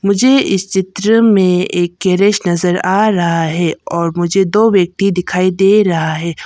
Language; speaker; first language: Hindi; non-native, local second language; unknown